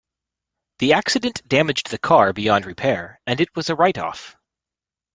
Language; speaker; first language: English; native; English